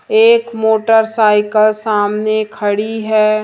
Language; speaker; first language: Hindi; native; Hindi